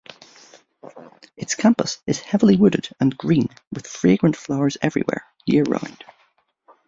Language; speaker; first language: English; native; English